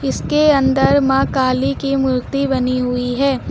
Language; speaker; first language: Hindi; native; Hindi